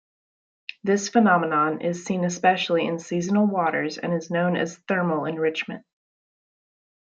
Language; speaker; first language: English; native; English